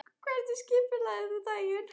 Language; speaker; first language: Icelandic; non-native, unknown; German